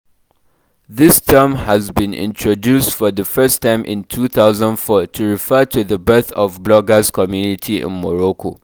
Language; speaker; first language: English; non-native, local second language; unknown